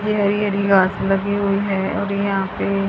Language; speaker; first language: Hindi; native; Hindi